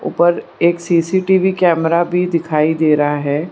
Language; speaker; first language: Hindi; non-native, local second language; Gujarati